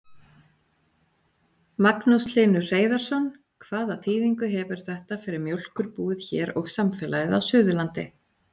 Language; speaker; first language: Icelandic; native; Icelandic